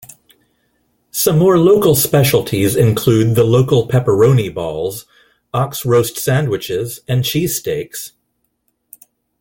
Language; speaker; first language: English; non-native, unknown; Spanish